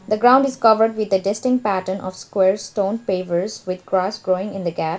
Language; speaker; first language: English; non-native, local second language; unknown